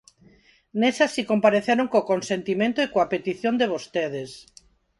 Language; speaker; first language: Galician; non-native, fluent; Spanish